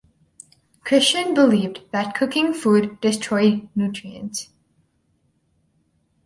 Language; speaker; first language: English; native; English